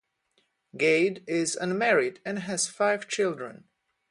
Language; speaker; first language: English; non-native, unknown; Polish